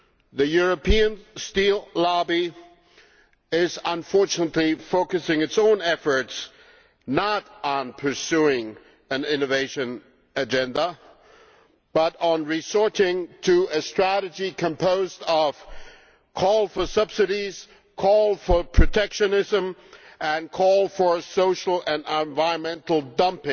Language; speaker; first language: English; non-native, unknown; German